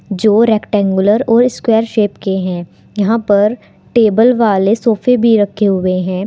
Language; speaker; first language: Hindi; native; Hindi